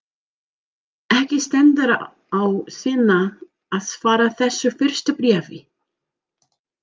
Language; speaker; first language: Icelandic; non-native, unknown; English